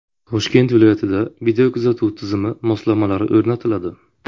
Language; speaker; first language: Uzbek; native; Uzbek